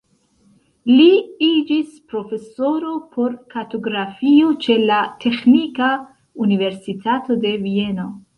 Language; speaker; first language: Esperanto; non-native, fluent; Central Kurdish